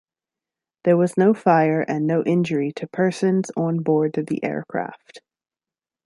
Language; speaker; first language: English; native; English